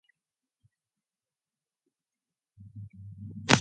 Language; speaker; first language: English; non-native, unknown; Mongolian